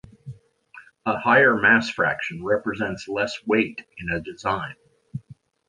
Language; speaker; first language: English; native; English